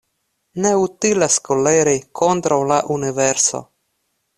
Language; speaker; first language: Esperanto; non-native, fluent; Russian